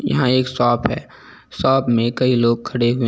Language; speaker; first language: Hindi; native; Hindi